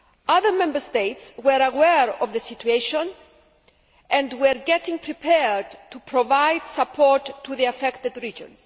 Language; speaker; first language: English; non-native, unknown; Greek